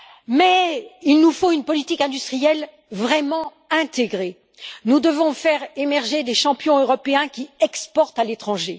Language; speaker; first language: French; native; French